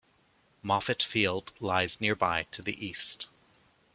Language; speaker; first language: English; native; English